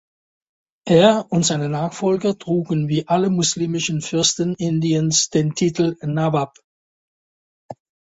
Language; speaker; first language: German; non-native, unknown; Dutch